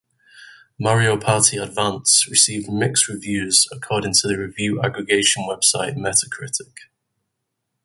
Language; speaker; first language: English; native; English